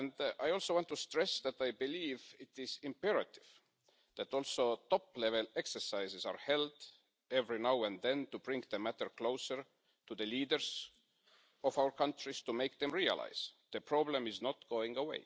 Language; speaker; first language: English; non-native, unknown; Estonian